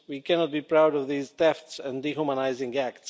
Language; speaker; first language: English; non-native, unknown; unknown